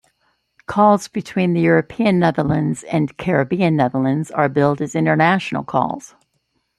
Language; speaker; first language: English; native; English